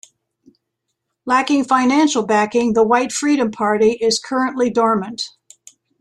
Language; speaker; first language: English; native; English